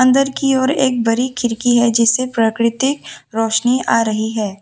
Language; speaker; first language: Hindi; non-native, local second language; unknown